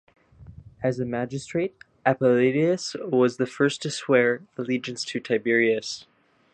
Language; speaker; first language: English; native; English